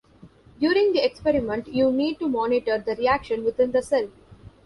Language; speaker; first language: English; non-native, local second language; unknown